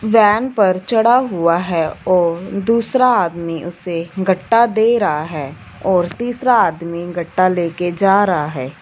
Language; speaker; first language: Hindi; non-native, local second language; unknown